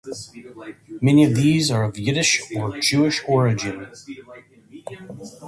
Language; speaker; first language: English; native; English